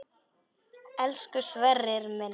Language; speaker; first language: Icelandic; non-native, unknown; Polish